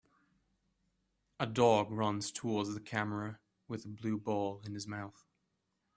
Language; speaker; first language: English; native; English